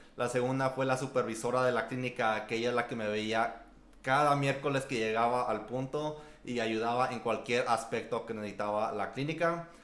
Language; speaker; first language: Spanish; early bilingual, heritage; Spanish